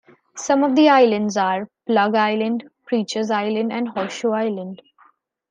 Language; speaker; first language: English; non-native, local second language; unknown